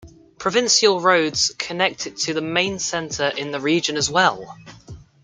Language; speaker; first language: English; native; English